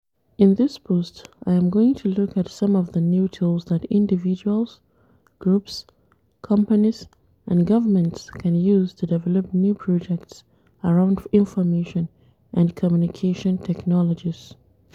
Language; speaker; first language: English; non-native, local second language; Hausa